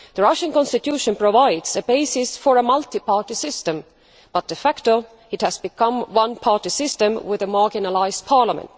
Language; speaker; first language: English; non-native, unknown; Estonian